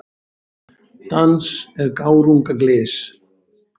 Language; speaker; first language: Icelandic; native; Icelandic